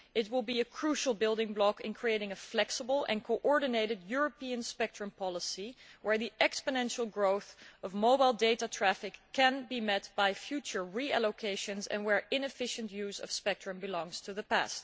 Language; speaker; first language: English; non-native, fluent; Dutch